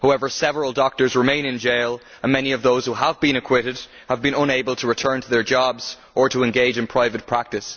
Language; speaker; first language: English; native; English